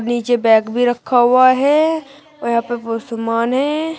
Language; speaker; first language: Hindi; native; Hindi